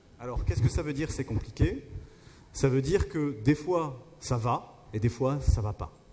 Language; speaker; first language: French; native; French